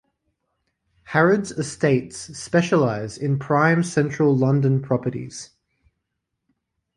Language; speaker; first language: English; native; English